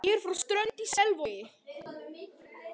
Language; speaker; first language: Icelandic; native; Icelandic